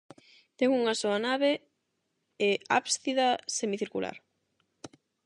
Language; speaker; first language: Galician; non-native, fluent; Spanish